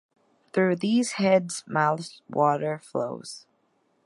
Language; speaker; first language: English; native; English